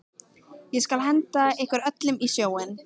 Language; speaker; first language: Icelandic; native; Icelandic